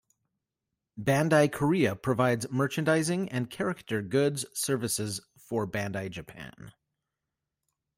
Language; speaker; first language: English; native; English